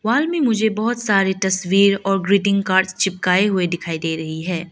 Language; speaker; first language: Hindi; early bilingual, other home language; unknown